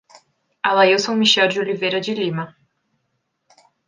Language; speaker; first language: Portuguese; native; Portuguese